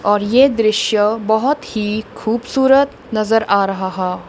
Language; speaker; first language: Hindi; non-native, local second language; Punjabi